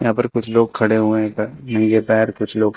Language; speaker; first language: Hindi; native; Hindi